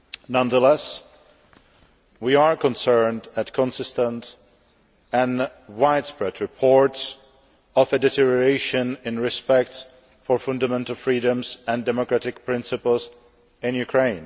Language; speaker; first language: English; non-native, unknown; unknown